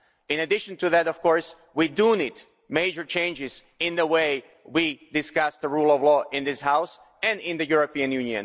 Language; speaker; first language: English; non-native, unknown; Slovak